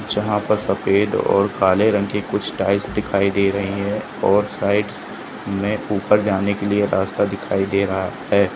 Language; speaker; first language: Hindi; native; Hindi